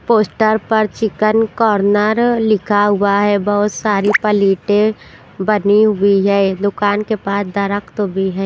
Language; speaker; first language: Hindi; non-native, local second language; Punjabi